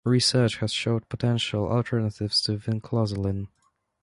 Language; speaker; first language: English; non-native, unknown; Polish